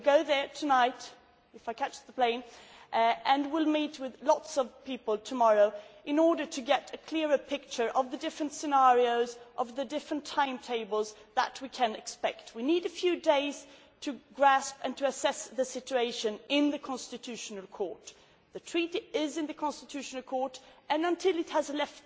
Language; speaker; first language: English; non-native, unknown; Swedish